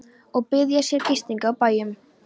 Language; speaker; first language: Icelandic; non-native, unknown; Polish